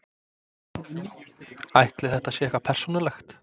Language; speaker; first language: Icelandic; non-native, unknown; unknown